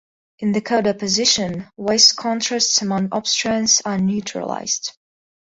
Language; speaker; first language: English; non-native, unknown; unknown